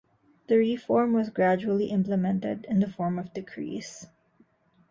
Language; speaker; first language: English; non-native, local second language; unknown